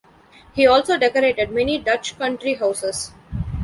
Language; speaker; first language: English; non-native, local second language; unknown